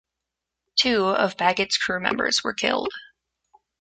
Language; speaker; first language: English; native; English